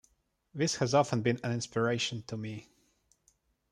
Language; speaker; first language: English; non-native, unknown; Russian